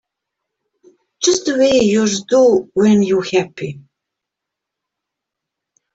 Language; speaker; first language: English; native; English